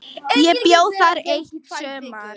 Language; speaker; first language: Icelandic; non-native, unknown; Polish